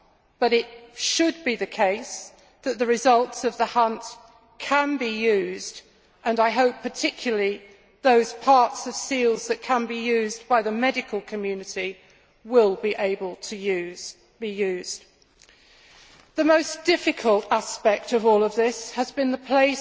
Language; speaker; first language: English; native; English